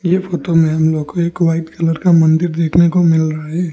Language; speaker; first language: Hindi; non-native, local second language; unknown